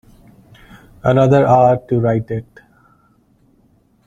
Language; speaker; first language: English; non-native, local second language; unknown